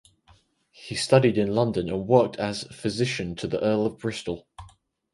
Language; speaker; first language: English; native; English